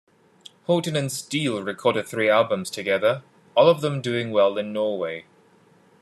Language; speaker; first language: English; non-native, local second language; Cantonese